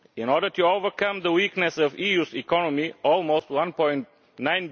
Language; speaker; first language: English; non-native, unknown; Bulgarian